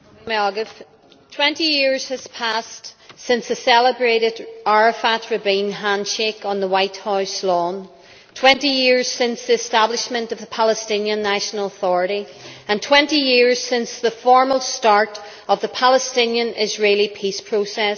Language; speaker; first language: English; native; English